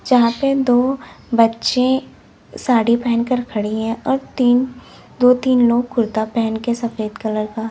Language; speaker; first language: Hindi; native; Hindi